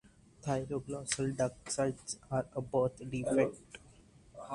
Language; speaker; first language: English; non-native, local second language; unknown